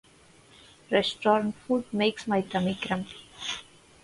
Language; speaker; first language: English; non-native, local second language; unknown